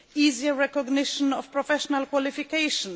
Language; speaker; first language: English; non-native, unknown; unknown